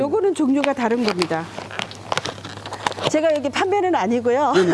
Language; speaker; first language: Korean; native; Korean